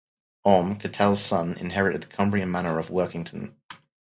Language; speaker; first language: English; native; English